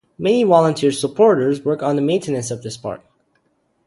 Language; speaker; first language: English; native; English